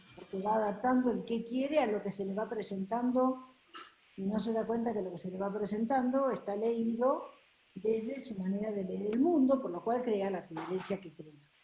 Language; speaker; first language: Spanish; native; Spanish